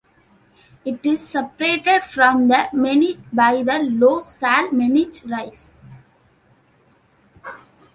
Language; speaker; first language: English; non-native, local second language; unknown